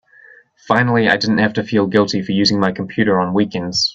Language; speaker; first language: English; native; English